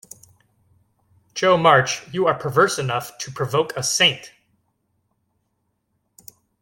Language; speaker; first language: English; native; English